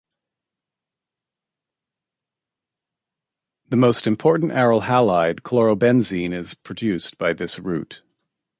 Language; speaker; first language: English; native; English